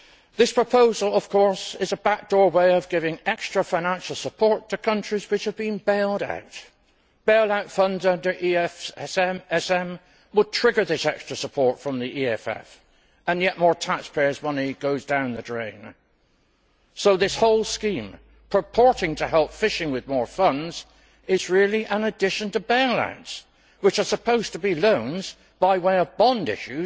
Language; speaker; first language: English; native; English